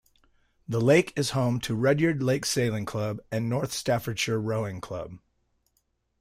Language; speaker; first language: English; native; English